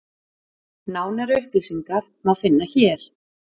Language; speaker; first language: Icelandic; native; Icelandic